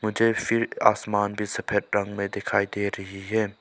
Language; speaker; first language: Hindi; non-native, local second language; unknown